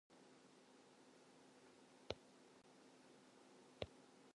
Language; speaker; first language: English; non-native, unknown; Japanese